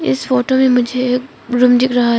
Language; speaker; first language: Hindi; non-native, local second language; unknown